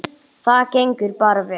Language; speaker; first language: Icelandic; non-native, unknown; English